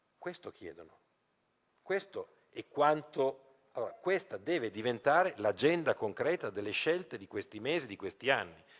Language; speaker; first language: Italian; native; Italian